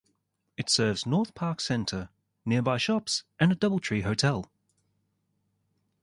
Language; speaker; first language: English; native; English